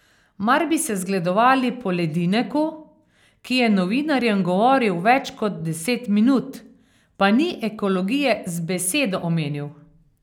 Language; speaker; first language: Slovenian; native; Slovenian